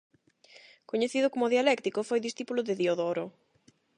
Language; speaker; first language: Galician; non-native, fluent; Spanish